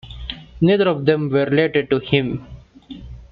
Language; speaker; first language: English; non-native, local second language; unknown